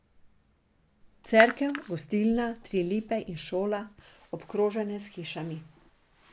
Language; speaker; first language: Slovenian; non-native, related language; Serbian